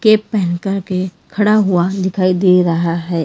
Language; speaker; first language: Hindi; non-native, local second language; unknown